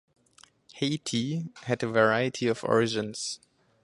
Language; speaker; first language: English; non-native, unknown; German